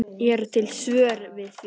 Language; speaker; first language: Icelandic; native; Icelandic